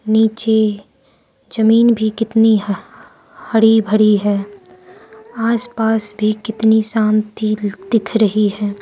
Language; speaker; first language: Hindi; non-native, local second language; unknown